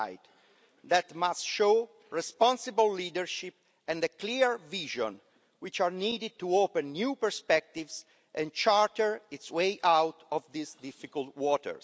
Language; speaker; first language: English; non-native, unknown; Italian